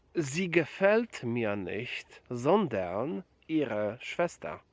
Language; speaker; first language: German; non-native, fluent; Polish